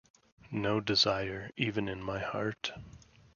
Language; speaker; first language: English; native; English